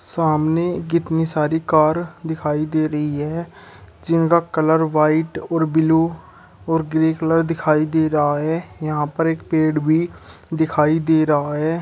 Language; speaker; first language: Hindi; native; Hindi